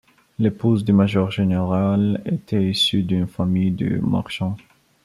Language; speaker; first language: French; non-native, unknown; Bulgarian